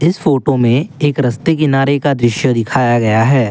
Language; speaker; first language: Hindi; non-native, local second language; Assamese